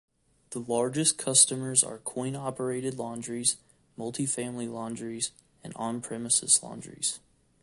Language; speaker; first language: English; native; English